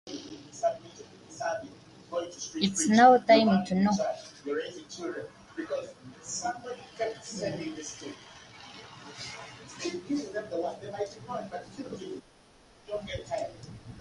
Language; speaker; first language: English; native; English